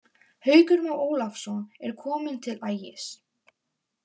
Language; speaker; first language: Icelandic; non-native, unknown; Polish